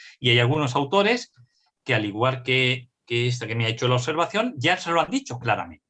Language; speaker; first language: Spanish; native; Spanish